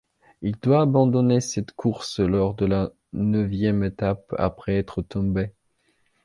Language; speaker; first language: French; non-native, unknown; Belarusian